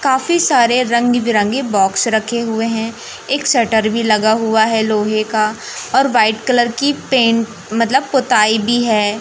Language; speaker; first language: Hindi; native; Hindi